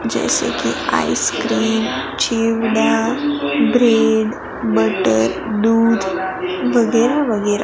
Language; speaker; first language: Hindi; non-native, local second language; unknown